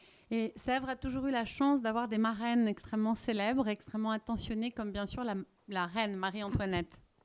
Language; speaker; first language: French; native; French